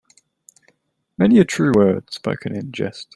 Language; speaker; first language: English; native; English